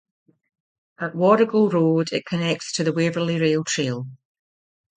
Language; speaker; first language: English; native; English